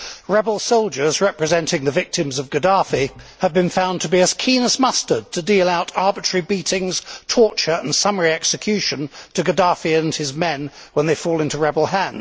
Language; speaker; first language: English; native; English